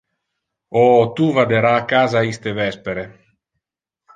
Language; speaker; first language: Interlingua; non-native, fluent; Italian